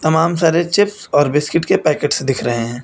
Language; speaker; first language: Hindi; native; Hindi